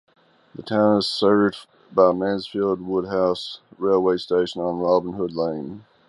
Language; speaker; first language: English; native; English